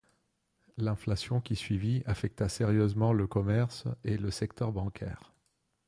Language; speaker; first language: French; non-native, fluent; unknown